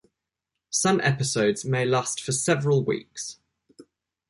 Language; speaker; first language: English; native; English